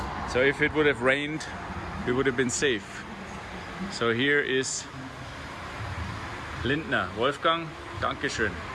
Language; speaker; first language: English; non-native, fluent; German